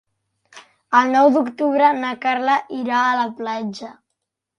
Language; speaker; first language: Catalan; native; Catalan